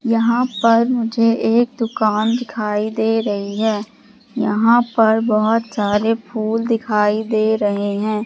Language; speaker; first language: Hindi; native; Hindi